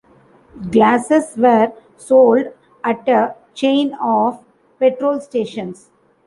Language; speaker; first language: English; non-native, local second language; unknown